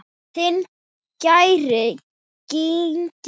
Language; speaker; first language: Icelandic; non-native, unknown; Thai